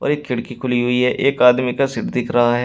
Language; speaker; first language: Hindi; native; Hindi